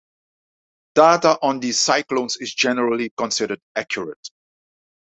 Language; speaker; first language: English; non-native, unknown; Dutch